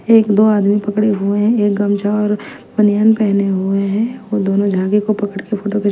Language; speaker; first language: Hindi; non-native, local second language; Punjabi